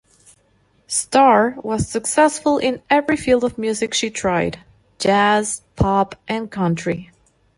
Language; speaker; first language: English; non-native, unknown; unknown